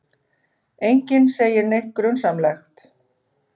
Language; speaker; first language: Icelandic; native; Icelandic